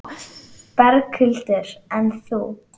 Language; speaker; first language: Icelandic; native; Icelandic